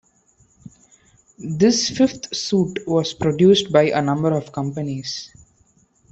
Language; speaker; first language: English; non-native, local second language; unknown